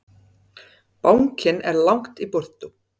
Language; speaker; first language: Icelandic; non-native, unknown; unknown